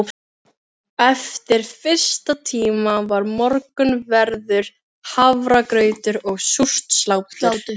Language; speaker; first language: Icelandic; non-native, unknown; Filipino